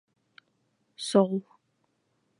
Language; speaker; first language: English; native; English